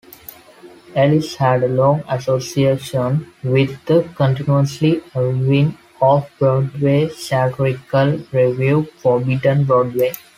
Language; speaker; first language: English; non-native, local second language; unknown